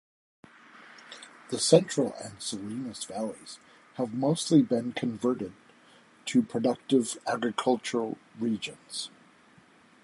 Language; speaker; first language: English; native; English